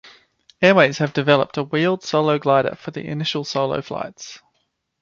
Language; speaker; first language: English; native; English